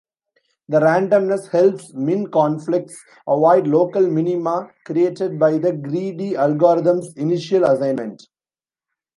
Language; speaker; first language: English; non-native, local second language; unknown